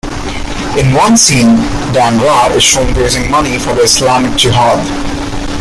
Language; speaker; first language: English; non-native, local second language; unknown